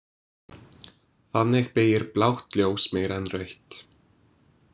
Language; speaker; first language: Icelandic; non-native, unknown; English